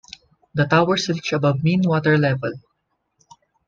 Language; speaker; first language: English; non-native, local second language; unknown